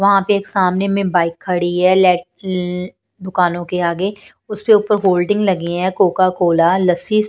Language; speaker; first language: Hindi; non-native, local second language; Punjabi